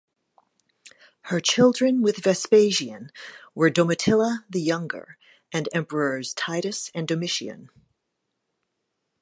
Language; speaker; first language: English; native; English